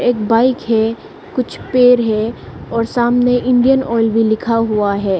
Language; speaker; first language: Hindi; non-native, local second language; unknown